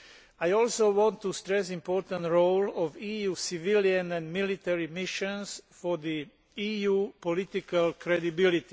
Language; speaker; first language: English; non-native, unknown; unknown